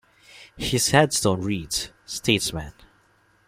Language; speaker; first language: English; non-native, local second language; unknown